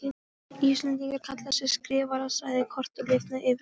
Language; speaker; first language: Icelandic; non-native, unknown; Polish